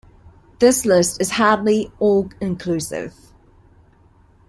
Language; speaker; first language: English; native; English